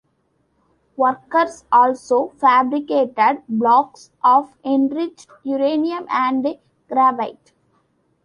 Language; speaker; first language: English; non-native, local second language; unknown